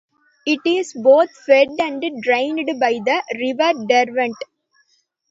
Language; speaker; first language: English; non-native, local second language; Tamil